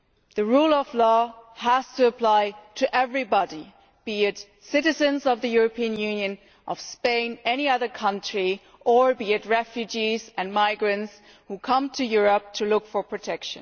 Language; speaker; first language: English; non-native, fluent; German